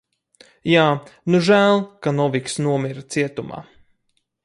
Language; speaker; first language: Latvian; native; Latvian